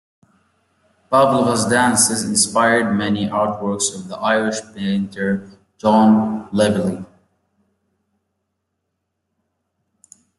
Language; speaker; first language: English; native; English